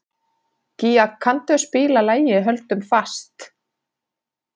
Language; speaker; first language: Icelandic; non-native, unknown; Finnish